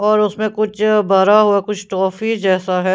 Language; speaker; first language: Hindi; non-native, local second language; Punjabi